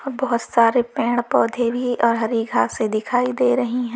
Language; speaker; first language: Hindi; native; Hindi